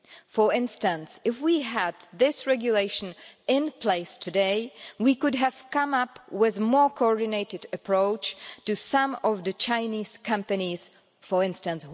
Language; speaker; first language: English; non-native, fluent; Czech